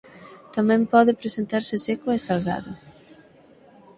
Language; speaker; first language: Galician; native; Galician